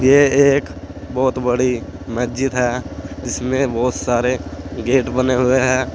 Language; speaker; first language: Hindi; native; Hindi